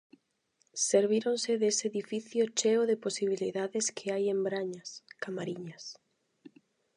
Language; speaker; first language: Galician; non-native, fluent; Spanish